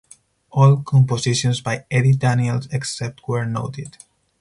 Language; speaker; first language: English; non-native, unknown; Spanish